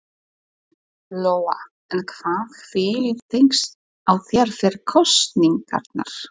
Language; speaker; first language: Icelandic; non-native, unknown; Polish